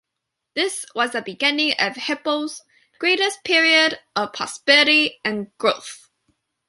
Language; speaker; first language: English; native; English